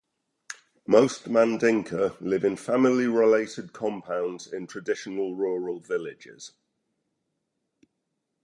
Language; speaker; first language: English; native; English